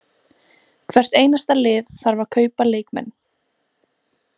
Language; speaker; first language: Icelandic; native; Icelandic